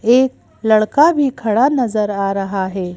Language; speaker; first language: Hindi; native; Hindi